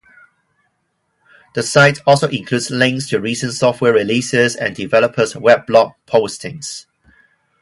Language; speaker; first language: English; non-native, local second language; Cantonese